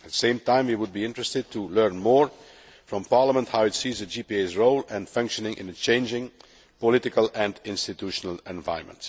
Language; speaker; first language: English; non-native, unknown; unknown